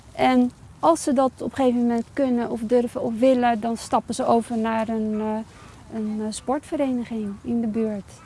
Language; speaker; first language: Dutch; early bilingual, other home language; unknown